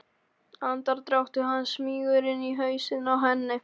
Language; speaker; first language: Icelandic; non-native, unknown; Polish